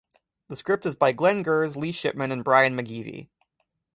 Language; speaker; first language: English; native; English